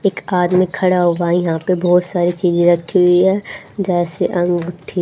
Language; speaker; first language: Hindi; native; Hindi